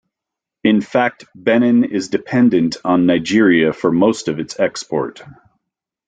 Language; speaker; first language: English; native; English